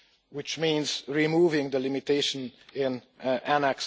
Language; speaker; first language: English; non-native, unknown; Hungarian